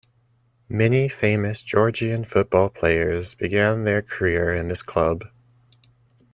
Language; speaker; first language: English; native; English